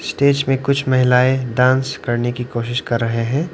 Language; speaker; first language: Hindi; non-native, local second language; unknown